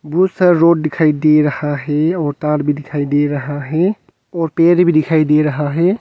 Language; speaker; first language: Hindi; non-native, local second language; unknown